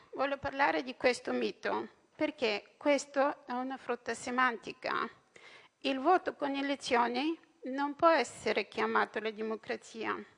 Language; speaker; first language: Italian; non-native, fluent; Bulgarian